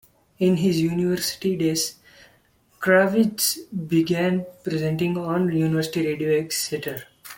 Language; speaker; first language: English; non-native, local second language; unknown